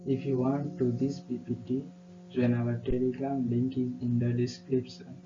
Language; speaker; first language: English; non-native, local second language; Nepali